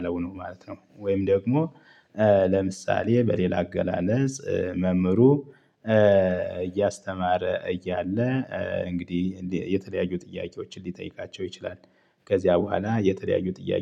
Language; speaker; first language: Amharic; native; Amharic